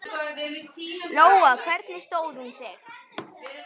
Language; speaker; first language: Icelandic; native; Icelandic